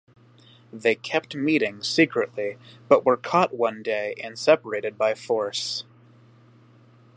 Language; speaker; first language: English; native; English